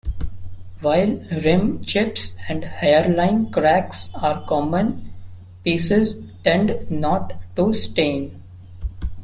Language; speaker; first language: English; non-native, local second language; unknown